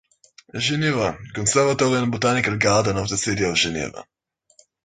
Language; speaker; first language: English; native; English